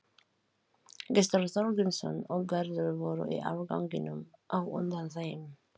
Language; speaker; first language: Icelandic; non-native, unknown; Filipino